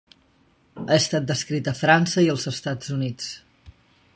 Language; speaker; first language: Catalan; native; Catalan